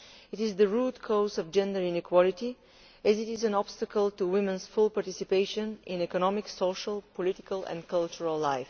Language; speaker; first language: English; non-native, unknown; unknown